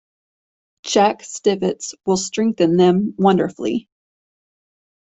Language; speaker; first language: English; native; English